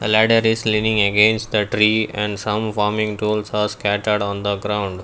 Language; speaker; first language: English; non-native, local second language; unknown